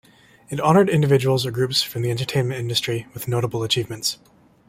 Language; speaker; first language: English; native; English